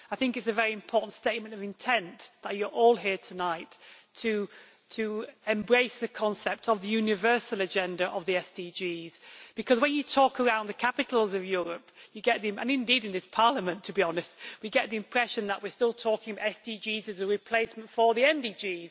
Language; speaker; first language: English; native; English